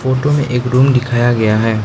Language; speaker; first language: Hindi; non-native, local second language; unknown